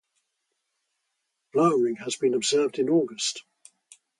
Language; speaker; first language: English; native; English